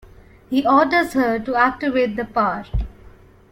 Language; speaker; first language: English; non-native, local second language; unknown